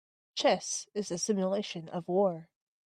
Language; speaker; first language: English; native; English